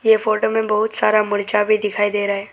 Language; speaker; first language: Hindi; non-native, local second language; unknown